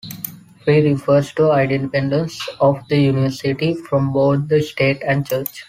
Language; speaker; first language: English; non-native, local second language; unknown